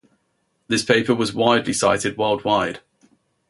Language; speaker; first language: English; native; English